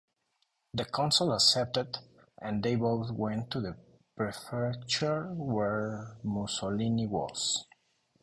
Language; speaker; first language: English; non-native, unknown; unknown